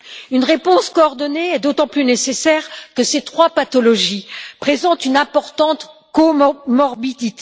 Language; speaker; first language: French; native; French